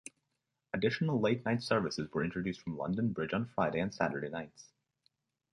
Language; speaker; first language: English; native; English